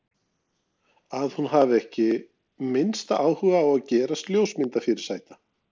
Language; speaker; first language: Icelandic; non-native, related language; Norwegian